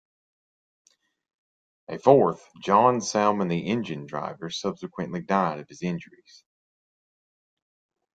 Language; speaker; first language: English; native; English